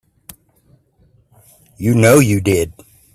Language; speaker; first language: English; native; English